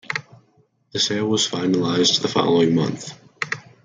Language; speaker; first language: English; native; English